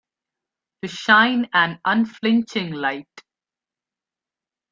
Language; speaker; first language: English; non-native, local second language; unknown